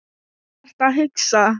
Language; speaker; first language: Icelandic; non-native, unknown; Thai